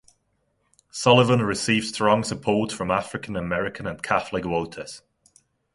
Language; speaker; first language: English; non-native, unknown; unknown